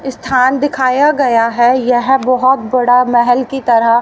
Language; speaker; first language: Hindi; native; Hindi